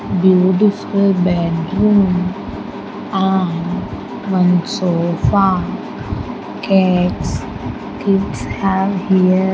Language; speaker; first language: English; non-native, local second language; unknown